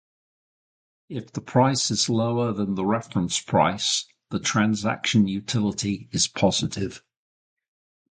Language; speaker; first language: English; native; English